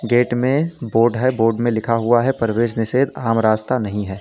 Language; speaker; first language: Hindi; native; Hindi